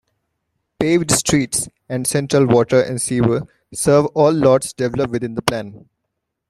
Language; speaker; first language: English; non-native, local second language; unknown